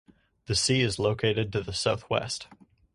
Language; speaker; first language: English; native; English